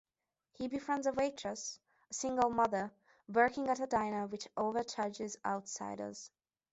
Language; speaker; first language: English; non-native, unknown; Hungarian